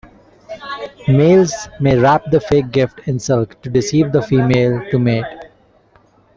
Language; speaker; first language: English; non-native, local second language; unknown